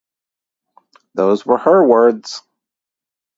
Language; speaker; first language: English; native; English